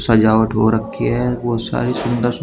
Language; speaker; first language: Hindi; native; Hindi